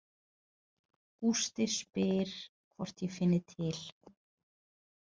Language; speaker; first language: Icelandic; non-native, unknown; Portuguese